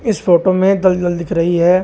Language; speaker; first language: Hindi; native; Hindi